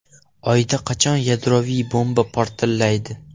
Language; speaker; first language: Uzbek; non-native, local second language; Russian